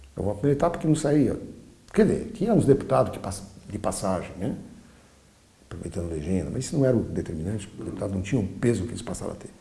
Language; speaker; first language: Portuguese; early bilingual, other home language; Polish